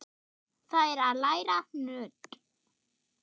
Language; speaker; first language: Icelandic; non-native, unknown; German